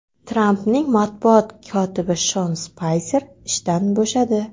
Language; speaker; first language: Uzbek; non-native, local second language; Kara-Kalpak